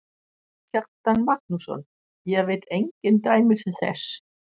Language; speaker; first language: Icelandic; non-native, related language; Danish